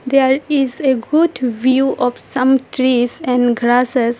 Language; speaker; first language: English; non-native, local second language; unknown